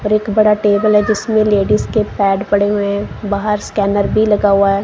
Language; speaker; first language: Hindi; non-native, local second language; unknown